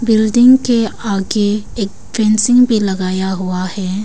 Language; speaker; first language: Hindi; early bilingual, other home language; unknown